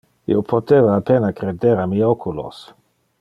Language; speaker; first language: Interlingua; non-native, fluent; Dutch